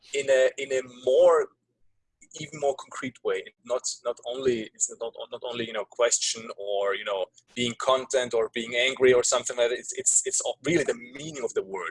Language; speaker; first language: English; non-native, fluent; German